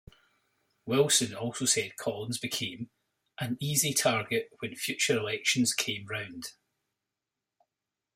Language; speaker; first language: English; native; English